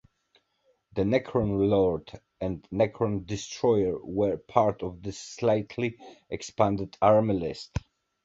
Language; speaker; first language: English; native; English